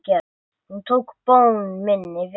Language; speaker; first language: Icelandic; non-native, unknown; English